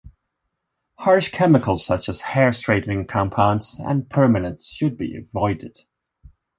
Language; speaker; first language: English; non-native, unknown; Swedish